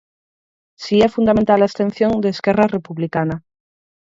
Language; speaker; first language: Galician; native; Galician